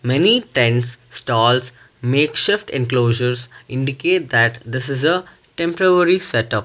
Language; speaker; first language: English; non-native, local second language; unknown